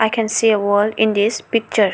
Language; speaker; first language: English; non-native, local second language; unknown